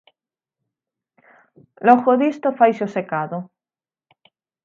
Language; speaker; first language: Galician; native; Galician